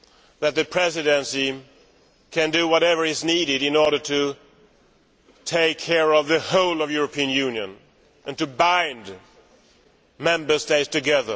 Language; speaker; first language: English; non-native, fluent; Swedish